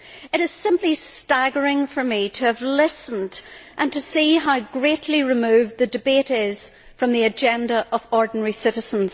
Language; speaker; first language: English; native; English